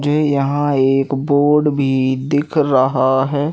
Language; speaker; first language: Hindi; native; Hindi